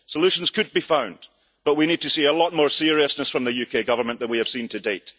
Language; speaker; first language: English; early bilingual, heritage; English